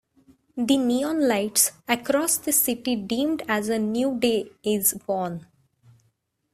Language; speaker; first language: English; non-native, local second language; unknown